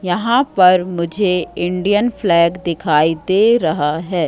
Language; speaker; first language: Hindi; native; Hindi